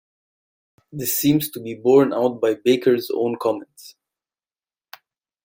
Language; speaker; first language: English; non-native, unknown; German